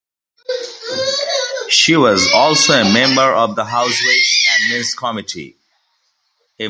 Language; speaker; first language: English; non-native, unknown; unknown